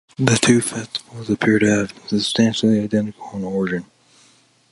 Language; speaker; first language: English; native; English